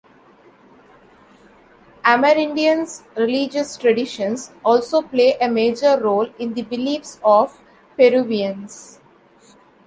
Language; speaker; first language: English; non-native, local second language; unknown